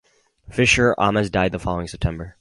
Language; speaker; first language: English; native; English